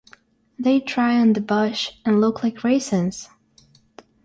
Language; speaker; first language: English; non-native, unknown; Russian